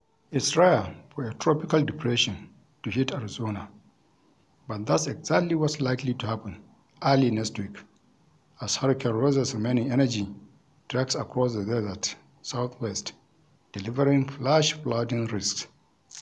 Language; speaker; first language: English; non-native, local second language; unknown